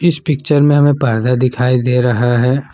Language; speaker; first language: Hindi; non-native, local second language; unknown